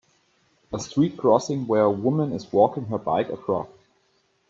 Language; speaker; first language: English; native; English